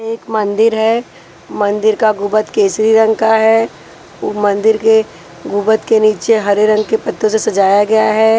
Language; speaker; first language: Hindi; non-native, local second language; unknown